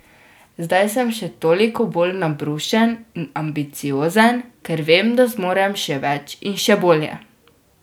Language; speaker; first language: Slovenian; native; Slovenian